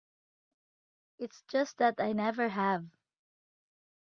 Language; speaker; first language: English; non-native, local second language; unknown